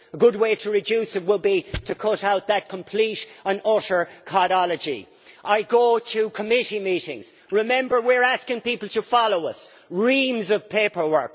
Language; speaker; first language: English; native; English